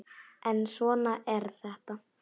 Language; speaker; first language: Icelandic; non-native, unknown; Polish